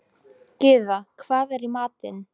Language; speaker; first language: Icelandic; non-native, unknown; Polish